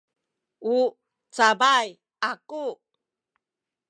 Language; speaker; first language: Sakizaya; native; Sakizaya